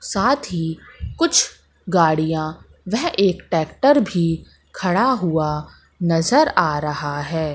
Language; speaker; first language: Hindi; native; Hindi